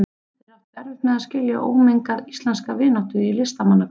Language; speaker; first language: Icelandic; native; Icelandic